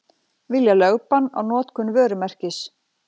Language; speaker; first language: Icelandic; native; Icelandic